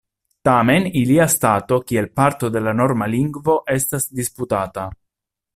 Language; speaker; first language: Esperanto; non-native, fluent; Italian